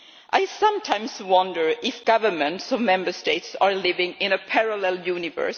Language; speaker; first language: English; non-native, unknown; Swedish